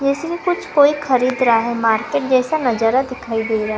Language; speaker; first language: Hindi; non-native, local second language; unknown